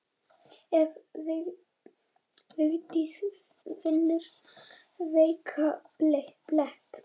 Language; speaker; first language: Icelandic; native; Icelandic